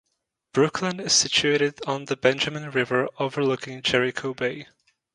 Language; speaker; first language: English; non-native, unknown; Czech